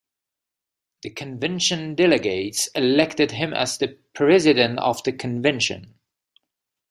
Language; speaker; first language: English; native; English